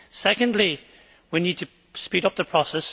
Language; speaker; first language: English; native; English